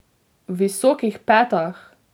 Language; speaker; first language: Slovenian; native; Slovenian